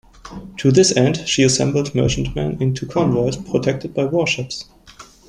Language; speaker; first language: English; non-native, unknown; German